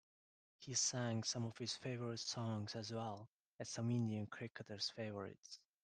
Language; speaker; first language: English; non-native, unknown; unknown